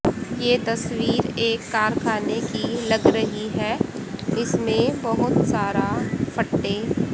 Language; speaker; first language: Hindi; native; Hindi